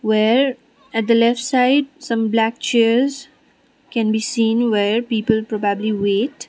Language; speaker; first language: English; non-native, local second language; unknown